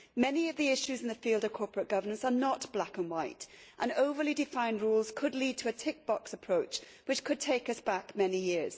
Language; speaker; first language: English; native; English